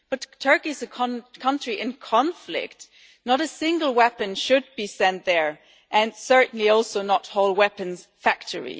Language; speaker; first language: English; non-native, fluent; German